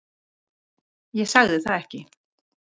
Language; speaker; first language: Icelandic; native; Icelandic